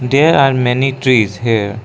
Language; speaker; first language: English; non-native, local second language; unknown